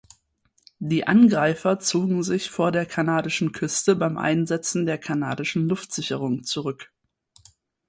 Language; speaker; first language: German; native; German